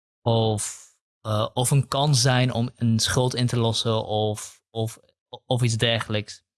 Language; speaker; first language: Dutch; early bilingual, other home language; Kurdish